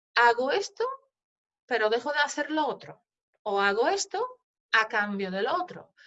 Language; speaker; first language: Spanish; non-native, fluent; Polish